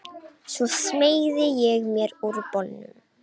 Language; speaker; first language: Icelandic; non-native, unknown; Romanian